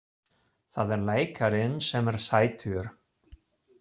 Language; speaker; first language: Icelandic; non-native, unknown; German